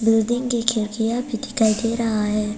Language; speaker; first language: Hindi; non-native, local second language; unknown